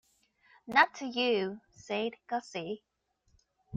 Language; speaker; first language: English; non-native, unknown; Chinese